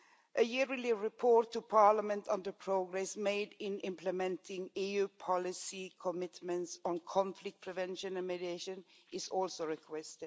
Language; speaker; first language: English; non-native, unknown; Swedish